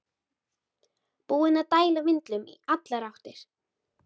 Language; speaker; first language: Icelandic; native; Icelandic